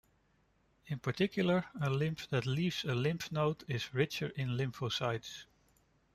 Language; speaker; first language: English; non-native, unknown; Dutch